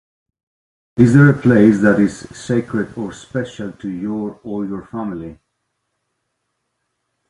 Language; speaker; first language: English; non-native, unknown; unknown